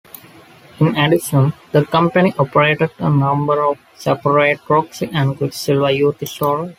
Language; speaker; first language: English; non-native, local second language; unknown